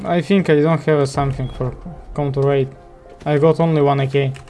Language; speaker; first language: English; non-native, learner; Russian